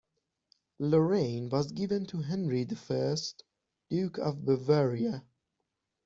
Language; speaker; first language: English; non-native, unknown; Persian